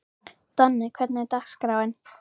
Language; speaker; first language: Icelandic; native; Icelandic